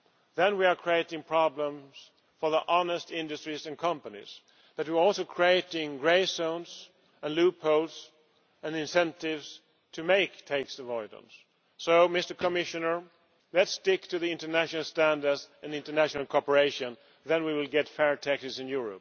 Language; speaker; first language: English; non-native, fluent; Swedish